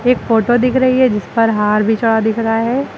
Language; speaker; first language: Hindi; native; Hindi